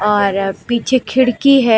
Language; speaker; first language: Hindi; native; Hindi